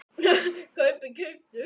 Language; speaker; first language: Icelandic; native; Icelandic